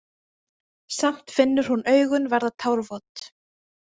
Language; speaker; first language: Icelandic; native; Icelandic